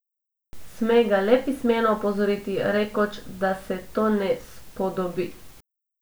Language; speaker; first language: Slovenian; non-native, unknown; Macedonian